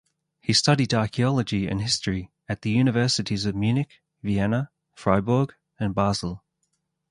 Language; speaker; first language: English; native; English